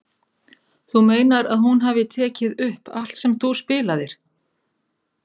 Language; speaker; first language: Icelandic; native; Icelandic